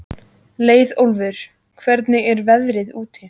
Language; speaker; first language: Icelandic; native; Icelandic